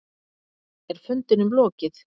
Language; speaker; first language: Icelandic; native; Icelandic